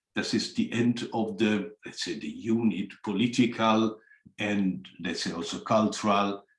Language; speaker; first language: English; non-native, fluent; Italian